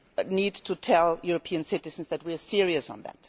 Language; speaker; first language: English; non-native, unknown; German